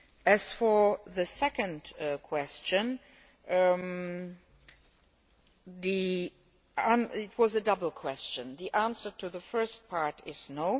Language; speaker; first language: English; non-native, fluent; Luxembourgish